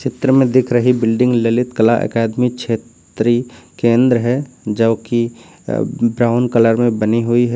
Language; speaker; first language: Hindi; native; Hindi